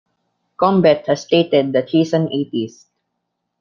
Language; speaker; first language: English; non-native, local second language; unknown